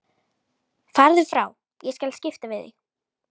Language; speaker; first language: Icelandic; native; Icelandic